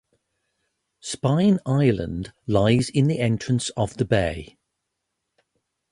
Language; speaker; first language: English; native; English